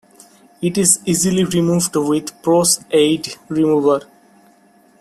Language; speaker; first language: English; non-native, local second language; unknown